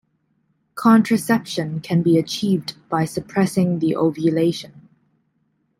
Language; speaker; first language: English; non-native, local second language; Cantonese